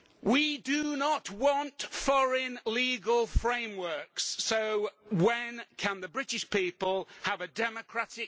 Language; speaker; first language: English; native; English